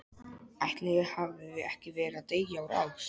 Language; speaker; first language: Icelandic; non-native, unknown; Polish